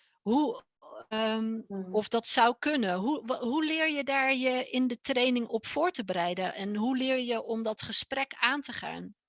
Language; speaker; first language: Dutch; native; Dutch